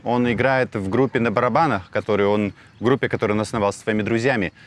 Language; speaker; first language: Russian; native; Russian